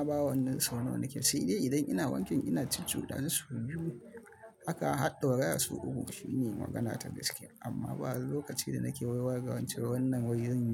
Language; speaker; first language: Hausa; native; Hausa